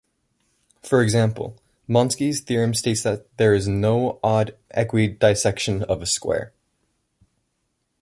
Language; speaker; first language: English; native; English